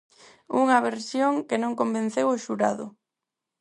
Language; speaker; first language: Galician; non-native, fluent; Spanish